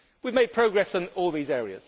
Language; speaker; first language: English; native; English